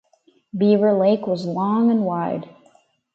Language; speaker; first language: English; native; English